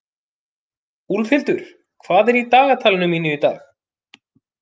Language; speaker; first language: Icelandic; native; Icelandic